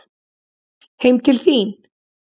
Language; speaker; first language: Icelandic; native; Icelandic